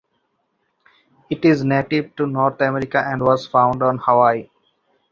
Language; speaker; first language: English; non-native, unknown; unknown